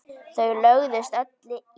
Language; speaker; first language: Icelandic; native; Icelandic